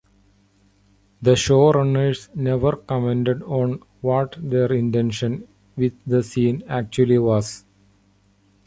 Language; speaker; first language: English; non-native, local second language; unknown